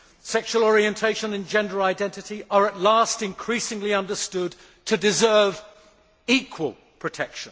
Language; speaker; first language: English; native; English